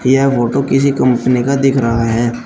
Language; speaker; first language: Hindi; native; Hindi